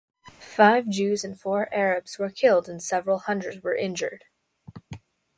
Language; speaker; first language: English; native; English